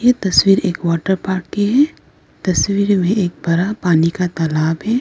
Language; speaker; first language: Hindi; non-native, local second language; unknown